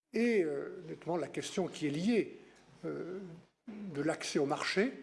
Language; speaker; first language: French; native; French